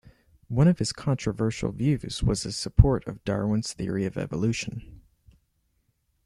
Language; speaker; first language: English; native; English